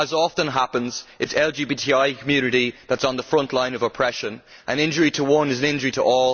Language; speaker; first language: English; native; English